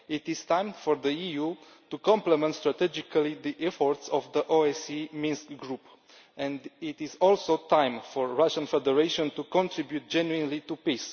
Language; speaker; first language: English; non-native, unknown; Romanian